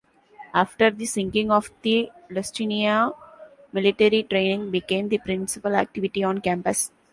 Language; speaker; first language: English; non-native, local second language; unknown